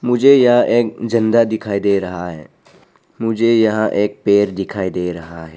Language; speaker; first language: Hindi; non-native, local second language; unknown